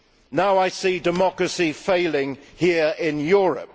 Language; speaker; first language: English; native; English